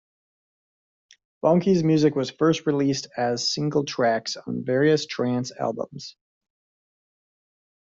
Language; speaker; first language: English; native; English